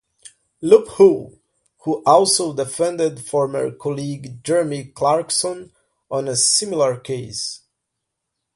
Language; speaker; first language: English; non-native, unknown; Portuguese